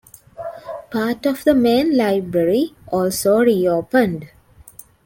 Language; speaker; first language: English; non-native, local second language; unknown